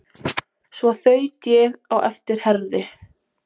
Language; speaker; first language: Icelandic; non-native, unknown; Polish